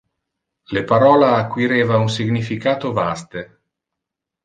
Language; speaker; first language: Interlingua; non-native, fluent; Italian